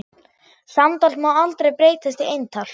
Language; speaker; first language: Icelandic; non-native, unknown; German